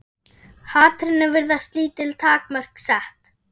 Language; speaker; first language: Icelandic; non-native, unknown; German